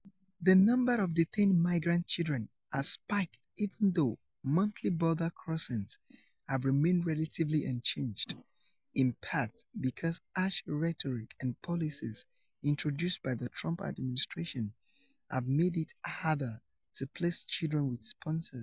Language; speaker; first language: English; non-native, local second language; Yoruba